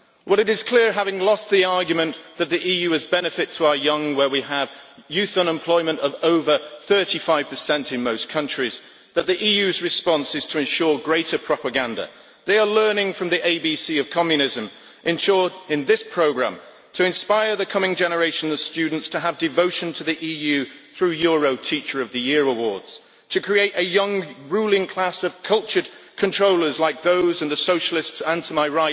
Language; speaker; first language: English; native; English